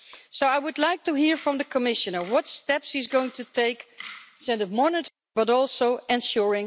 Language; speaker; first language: English; non-native, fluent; Dutch